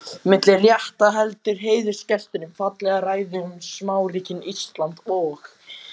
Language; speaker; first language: Icelandic; native; Icelandic